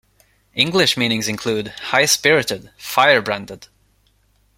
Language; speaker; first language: English; non-native, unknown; Swedish